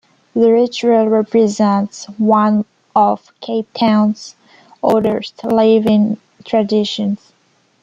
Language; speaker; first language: English; non-native, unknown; French